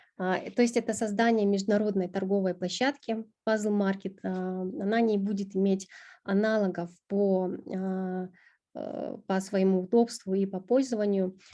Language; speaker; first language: Russian; non-native, local second language; Kyrgyz